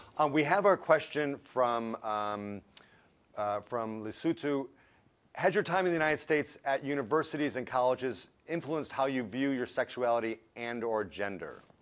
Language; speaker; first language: English; native; English